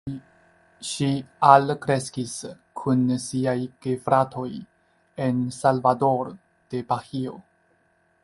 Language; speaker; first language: Esperanto; non-native, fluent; Chinese